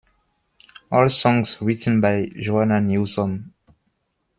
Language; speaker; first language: English; non-native, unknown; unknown